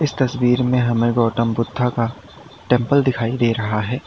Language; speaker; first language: Hindi; native; Hindi